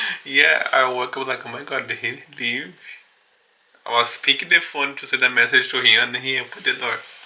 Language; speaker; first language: English; non-native, fluent; Portuguese